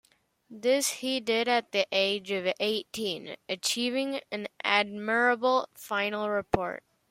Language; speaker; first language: English; native; English